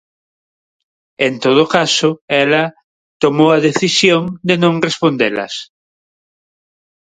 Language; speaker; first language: Galician; non-native, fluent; Spanish